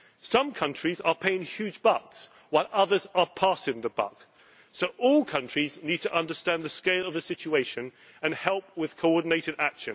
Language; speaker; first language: English; native; English